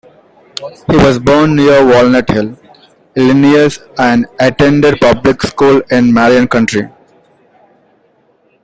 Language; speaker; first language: English; non-native, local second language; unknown